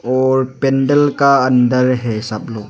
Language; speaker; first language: Hindi; non-native, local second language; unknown